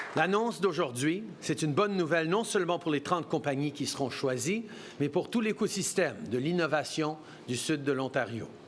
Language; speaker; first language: French; early bilingual, other home language; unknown